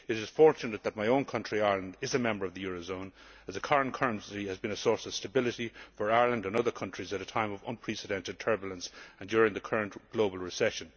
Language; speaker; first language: English; native; English